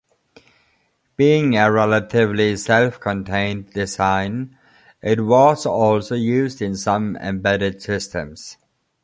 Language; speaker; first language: English; non-native, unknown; German